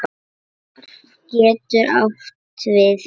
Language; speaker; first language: Icelandic; non-native, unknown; Lithuanian